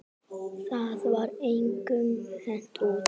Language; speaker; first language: Icelandic; native; Icelandic